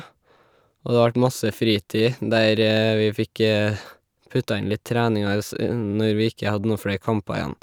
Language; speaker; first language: Norwegian; native; Norwegian